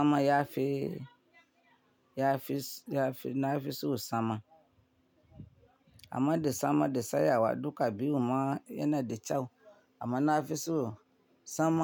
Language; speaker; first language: Hausa; non-native, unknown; Yoruba